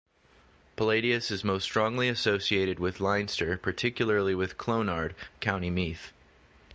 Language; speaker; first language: English; native; English